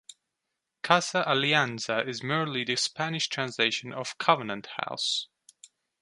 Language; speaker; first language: English; non-native, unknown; Turkish